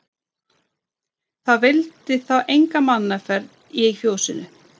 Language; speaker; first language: Icelandic; non-native, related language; Swedish